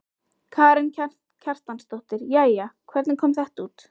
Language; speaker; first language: Icelandic; native; Icelandic